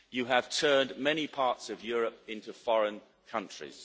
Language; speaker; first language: English; native; English